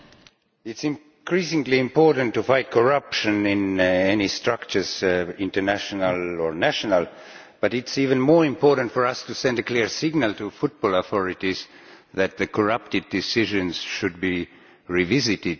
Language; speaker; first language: English; non-native, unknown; Estonian